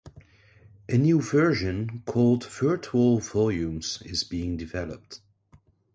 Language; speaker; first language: English; non-native, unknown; Dutch